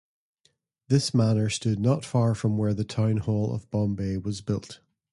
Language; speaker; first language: English; native; English